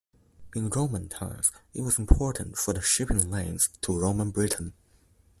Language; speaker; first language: English; non-native, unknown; Chinese